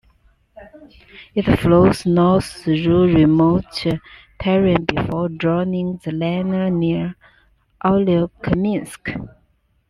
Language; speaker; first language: English; non-native, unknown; Chinese